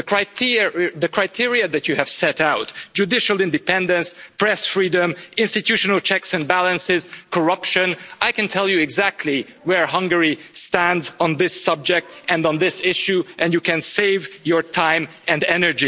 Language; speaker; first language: English; non-native, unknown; Hungarian